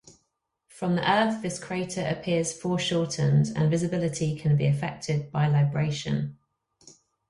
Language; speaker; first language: English; native; English